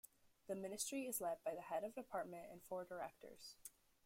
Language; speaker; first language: English; native; English